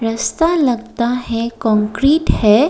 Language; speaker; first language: Hindi; non-native, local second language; Assamese